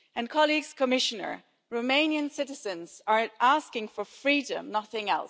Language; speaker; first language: English; non-native, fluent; German